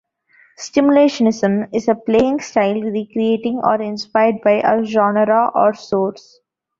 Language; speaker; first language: English; non-native, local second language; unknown